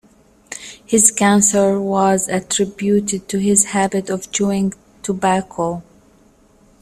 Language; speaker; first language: English; native; English